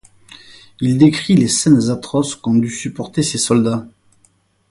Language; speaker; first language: French; native; French